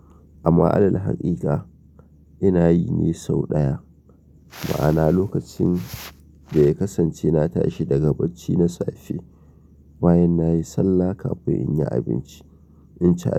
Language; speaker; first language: Hausa; native; Hausa